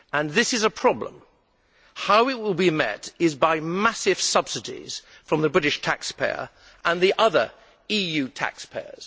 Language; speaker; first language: English; native; English